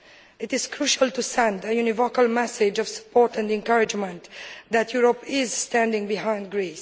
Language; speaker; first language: English; non-native, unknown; Romanian